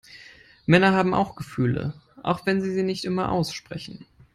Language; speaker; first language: English; non-native, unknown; German